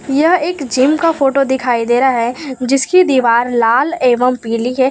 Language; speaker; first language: Hindi; non-native, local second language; Gujarati